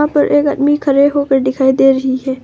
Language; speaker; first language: Hindi; non-native, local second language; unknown